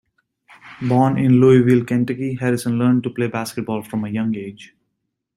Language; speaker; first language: English; native; English